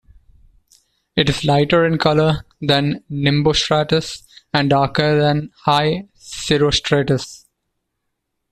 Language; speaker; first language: English; non-native, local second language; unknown